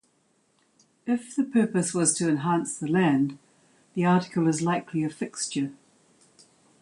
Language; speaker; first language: English; native; English